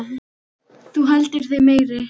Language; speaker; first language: Icelandic; non-native, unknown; Filipino